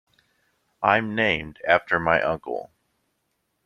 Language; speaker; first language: English; native; English